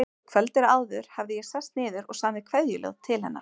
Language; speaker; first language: Icelandic; native; Icelandic